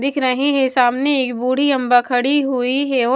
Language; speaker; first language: Hindi; non-native, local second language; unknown